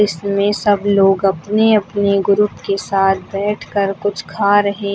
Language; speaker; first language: Hindi; native; Hindi